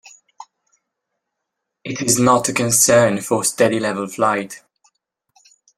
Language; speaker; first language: English; non-native, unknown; Spanish